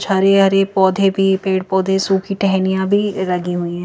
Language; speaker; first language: Hindi; native; Hindi